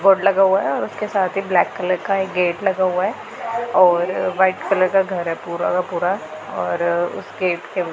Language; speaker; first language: Hindi; non-native, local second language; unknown